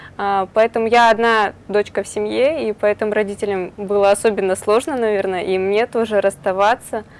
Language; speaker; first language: Russian; native; Russian